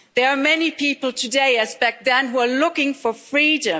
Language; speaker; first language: English; non-native, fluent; German